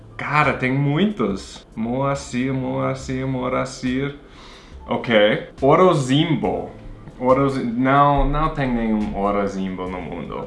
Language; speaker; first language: Portuguese; non-native, fluent; English